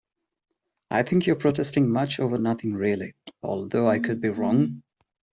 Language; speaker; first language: English; non-native, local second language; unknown